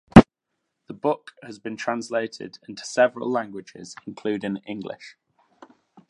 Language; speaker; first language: English; native; English